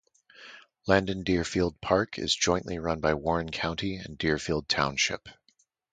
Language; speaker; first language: English; native; English